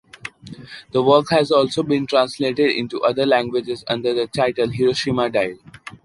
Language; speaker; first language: English; non-native, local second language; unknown